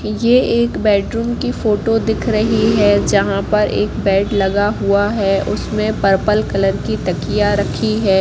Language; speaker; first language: Hindi; native; Hindi